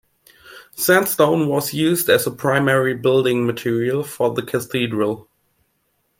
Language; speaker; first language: English; non-native, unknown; German